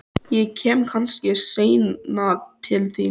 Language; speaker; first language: Icelandic; native; Icelandic